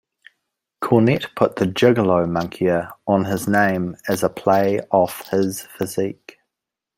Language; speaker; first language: English; native; English